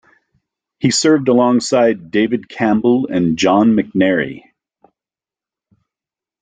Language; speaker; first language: English; native; English